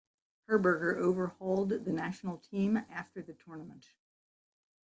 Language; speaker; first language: English; native; English